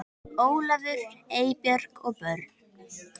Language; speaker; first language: Icelandic; native; Icelandic